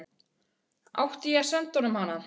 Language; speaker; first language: Icelandic; native; Icelandic